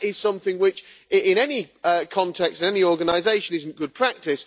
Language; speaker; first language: English; native; English